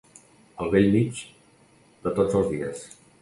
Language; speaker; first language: Catalan; native; Catalan